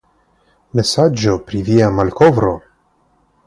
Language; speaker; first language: Esperanto; non-native, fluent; Russian